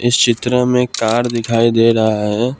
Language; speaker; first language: Hindi; non-native, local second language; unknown